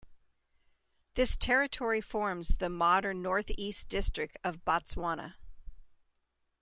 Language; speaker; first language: English; native; English